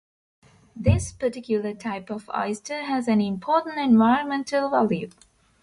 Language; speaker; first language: English; non-native, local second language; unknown